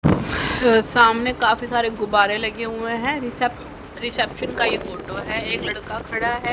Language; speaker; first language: Hindi; native; Hindi